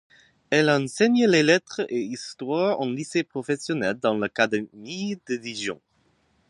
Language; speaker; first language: French; non-native, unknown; English